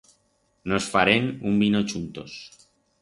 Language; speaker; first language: Aragonese; non-native, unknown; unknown